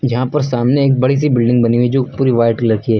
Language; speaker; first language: Hindi; native; Hindi